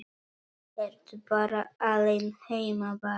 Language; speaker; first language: Icelandic; non-native, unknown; Polish